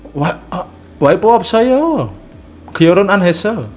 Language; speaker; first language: Korean; non-native, learner; Indonesian